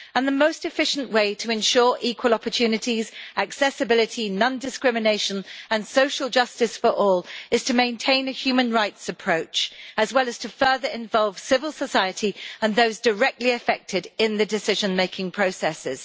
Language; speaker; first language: English; native; English